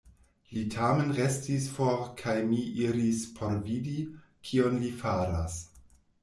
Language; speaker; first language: Esperanto; non-native, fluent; German